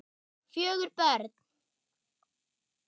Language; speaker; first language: Icelandic; non-native, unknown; German